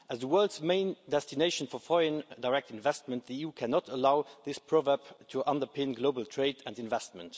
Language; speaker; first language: English; non-native, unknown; Luxembourgish